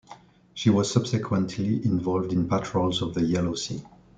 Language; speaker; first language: English; non-native, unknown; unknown